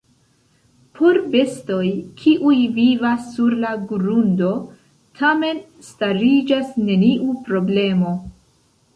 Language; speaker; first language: Esperanto; non-native, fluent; Central Kurdish